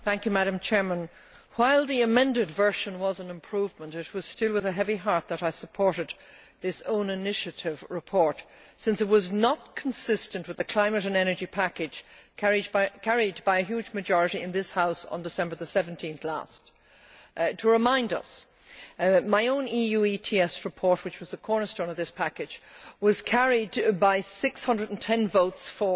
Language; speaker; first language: English; native; English